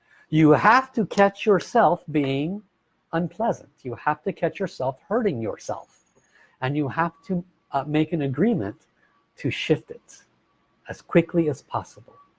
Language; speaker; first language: English; native; English